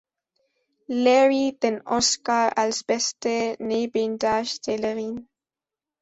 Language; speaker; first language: German; non-native, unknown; Spanish